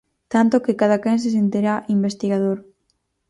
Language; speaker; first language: Galician; native; Galician